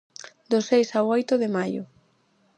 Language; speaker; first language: Galician; native; Galician